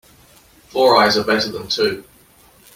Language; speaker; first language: English; native; English